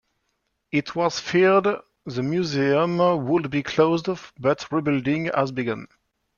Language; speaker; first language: English; non-native, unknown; French